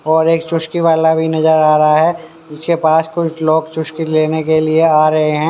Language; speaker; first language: Hindi; native; Hindi